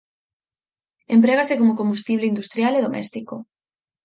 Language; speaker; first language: Galician; native; Galician